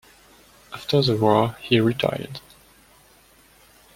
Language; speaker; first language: English; non-native, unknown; French